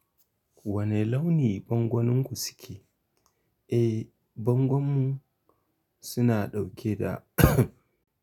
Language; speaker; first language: Hausa; native; Hausa